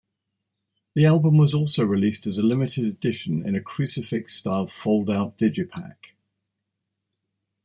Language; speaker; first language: English; native; English